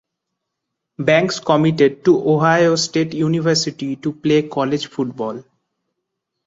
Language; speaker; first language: English; non-native, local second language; Bangla